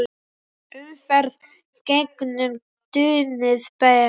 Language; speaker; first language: Icelandic; native; Icelandic